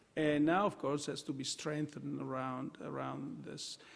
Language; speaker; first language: English; non-native, fluent; Italian